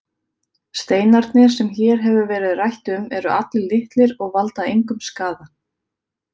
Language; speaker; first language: Icelandic; native; Icelandic